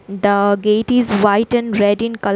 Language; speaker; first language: English; non-native, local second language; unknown